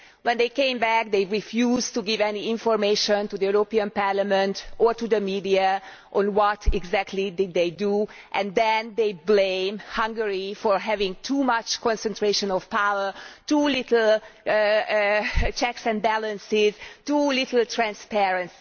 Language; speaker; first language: English; non-native, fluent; Hungarian